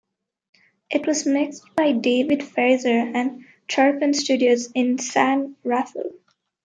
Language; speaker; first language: English; non-native, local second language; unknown